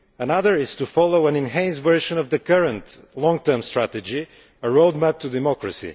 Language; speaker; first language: English; non-native, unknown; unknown